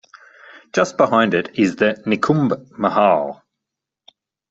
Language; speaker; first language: English; native; English